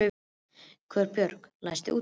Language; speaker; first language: Icelandic; native; Icelandic